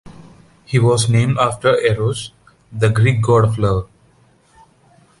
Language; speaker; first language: English; non-native, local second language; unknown